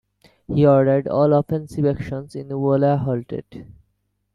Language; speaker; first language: English; non-native, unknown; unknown